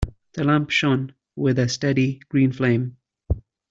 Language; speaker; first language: English; native; English